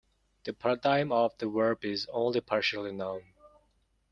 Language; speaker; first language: English; non-native, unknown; Mongolian